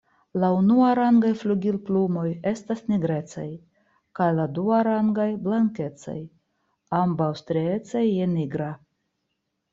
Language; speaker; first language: Esperanto; non-native, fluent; Russian